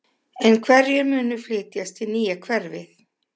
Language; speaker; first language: Icelandic; native; Icelandic